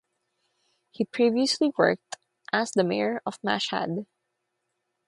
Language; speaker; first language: English; non-native, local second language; Filipino